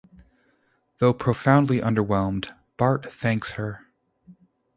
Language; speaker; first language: English; native; English